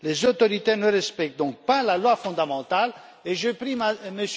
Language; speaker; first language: French; non-native, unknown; Romanian